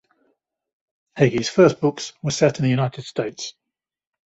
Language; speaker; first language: English; native; English